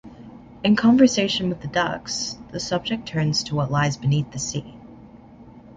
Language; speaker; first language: English; native; English